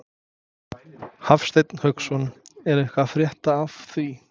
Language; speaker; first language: Icelandic; non-native, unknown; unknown